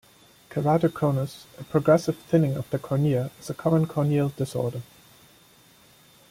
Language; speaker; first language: English; non-native, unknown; German